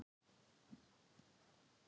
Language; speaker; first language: Icelandic; non-native, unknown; Thai